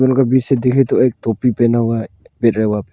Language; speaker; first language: Hindi; non-native, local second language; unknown